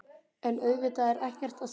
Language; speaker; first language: Icelandic; native; Icelandic